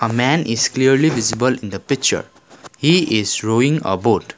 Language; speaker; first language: English; non-native, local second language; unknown